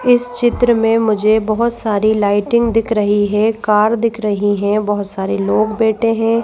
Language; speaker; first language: Hindi; native; Hindi